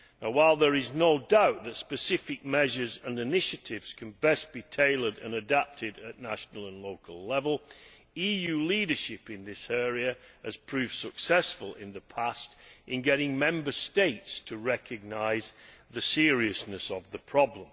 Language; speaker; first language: English; native; English